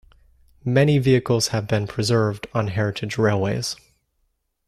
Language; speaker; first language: English; native; English